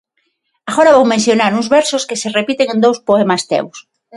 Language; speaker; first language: Galician; non-native, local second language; Spanish